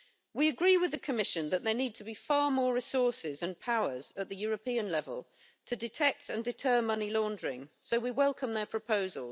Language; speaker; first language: English; native; English